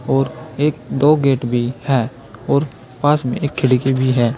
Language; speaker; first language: Hindi; native; Hindi